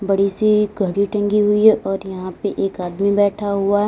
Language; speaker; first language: Hindi; native; Hindi